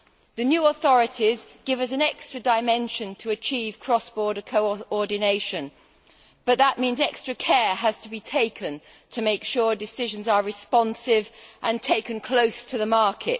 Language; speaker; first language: English; native; English